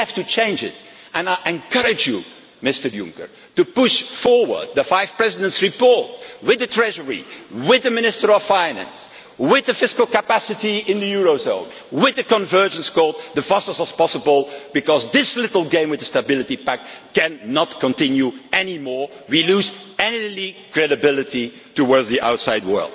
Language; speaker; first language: English; non-native, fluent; Dutch